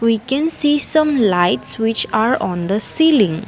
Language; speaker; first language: English; non-native, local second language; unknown